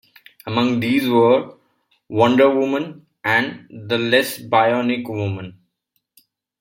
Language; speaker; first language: English; non-native, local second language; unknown